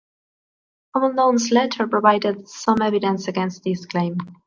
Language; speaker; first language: English; non-native, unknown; Spanish